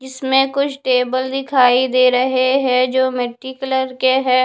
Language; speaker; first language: Hindi; non-native, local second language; Punjabi